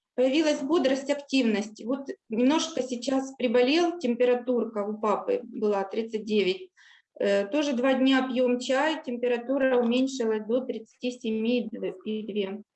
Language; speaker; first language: Russian; native; Russian